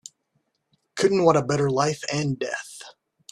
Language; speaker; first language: English; native; English